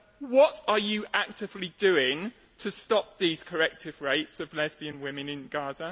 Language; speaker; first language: English; native; English